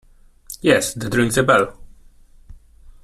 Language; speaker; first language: English; non-native, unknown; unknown